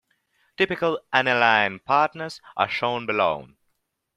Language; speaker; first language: English; non-native, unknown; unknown